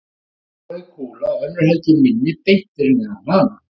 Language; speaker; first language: Icelandic; native; Icelandic